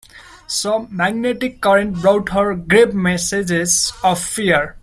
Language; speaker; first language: English; non-native, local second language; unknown